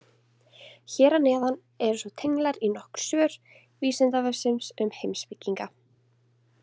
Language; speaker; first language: Icelandic; native; Icelandic